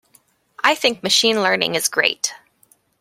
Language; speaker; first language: English; native; English